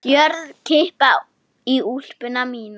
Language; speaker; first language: Icelandic; non-native, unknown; German